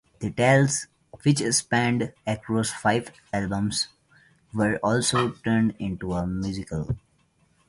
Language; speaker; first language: English; non-native, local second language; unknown